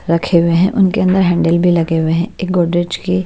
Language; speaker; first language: Hindi; native; Hindi